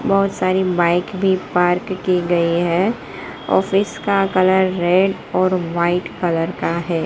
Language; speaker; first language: Hindi; non-native, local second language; Gujarati